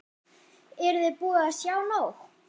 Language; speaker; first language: Icelandic; non-native, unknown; German